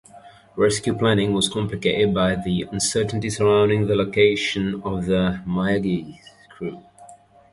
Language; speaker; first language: English; native; English